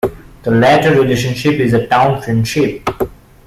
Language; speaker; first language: English; non-native, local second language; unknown